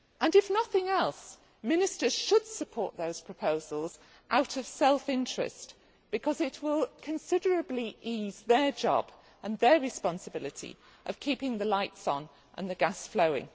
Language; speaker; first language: English; native; English